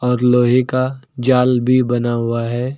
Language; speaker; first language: Hindi; native; Hindi